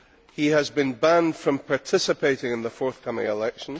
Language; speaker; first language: English; native; English